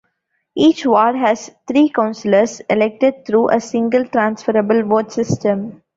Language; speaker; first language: English; non-native, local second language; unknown